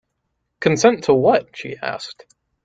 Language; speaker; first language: English; native; English